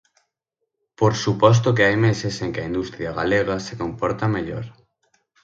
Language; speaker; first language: Galician; native; Galician